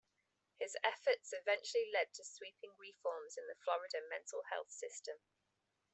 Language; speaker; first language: English; native; English